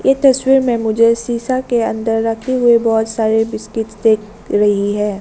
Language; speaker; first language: Hindi; non-native, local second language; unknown